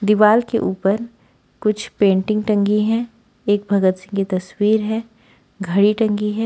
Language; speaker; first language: Hindi; native; Hindi